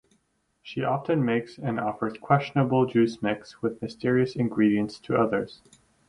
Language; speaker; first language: English; native; English